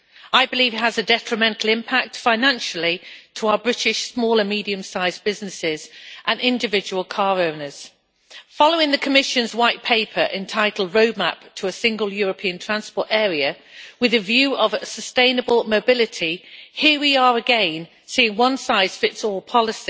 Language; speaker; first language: English; native; English